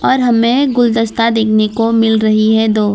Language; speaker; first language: Hindi; non-native, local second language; Gujarati